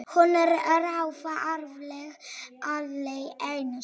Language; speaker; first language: Icelandic; non-native, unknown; Polish